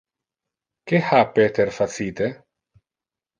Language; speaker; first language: Interlingua; non-native, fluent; Italian